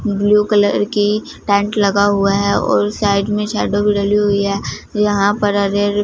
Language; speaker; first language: Hindi; non-native, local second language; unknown